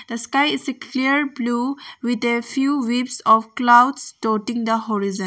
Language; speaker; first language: English; non-native, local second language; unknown